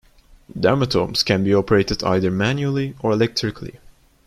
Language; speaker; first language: English; non-native, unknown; Turkish